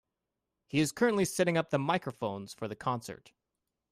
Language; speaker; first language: English; native; English